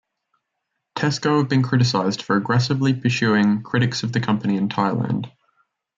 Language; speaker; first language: English; native; English